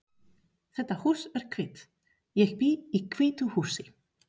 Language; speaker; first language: Icelandic; non-native, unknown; Spanish